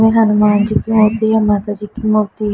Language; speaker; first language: Hindi; non-native, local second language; Punjabi